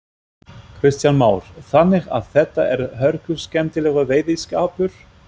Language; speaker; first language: Icelandic; non-native, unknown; German